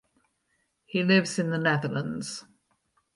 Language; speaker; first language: English; native; English